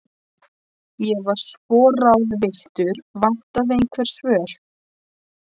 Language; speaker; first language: Icelandic; non-native, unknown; Polish